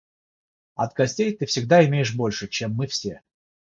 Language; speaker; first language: Russian; non-native, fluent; Georgian